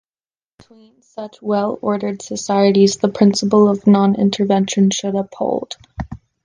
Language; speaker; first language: English; native; English